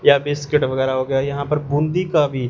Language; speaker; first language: Hindi; non-native, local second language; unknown